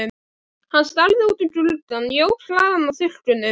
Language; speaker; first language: Icelandic; native; Icelandic